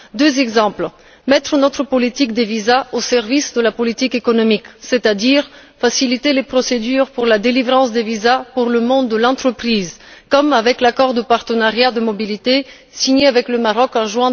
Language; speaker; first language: French; non-native, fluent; Bulgarian